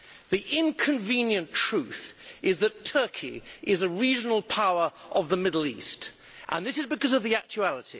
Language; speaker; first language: English; native; English